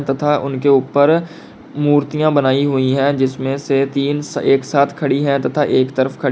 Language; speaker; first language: Hindi; native; Hindi